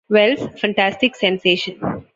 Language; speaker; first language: English; non-native, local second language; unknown